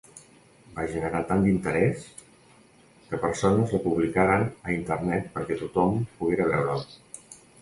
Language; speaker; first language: Catalan; native; Catalan